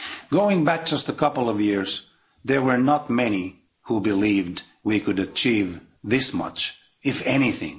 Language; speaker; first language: English; non-native, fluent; Finnish